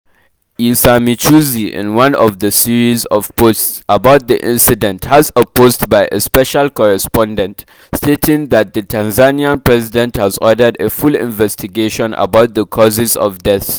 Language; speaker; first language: English; non-native, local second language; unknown